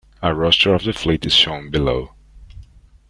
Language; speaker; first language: English; non-native, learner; Spanish